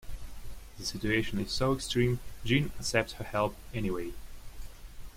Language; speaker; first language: English; non-native, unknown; Russian